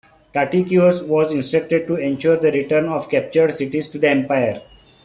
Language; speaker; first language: English; non-native, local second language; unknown